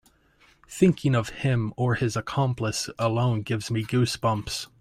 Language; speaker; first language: English; native; English